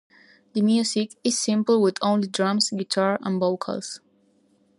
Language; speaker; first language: English; non-native, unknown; Spanish